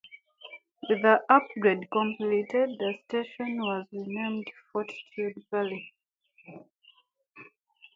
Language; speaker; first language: English; native; English